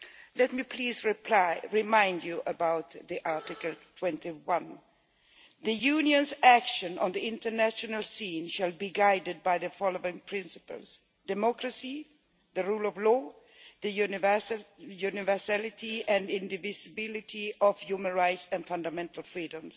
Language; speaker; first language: English; non-native, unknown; Swedish